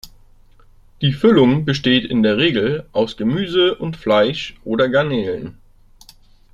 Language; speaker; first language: German; native; German